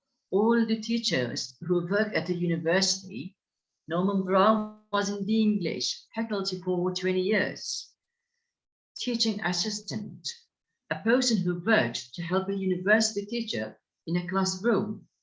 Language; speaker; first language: English; non-native, fluent; Turkish